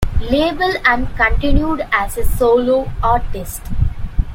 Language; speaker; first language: English; non-native, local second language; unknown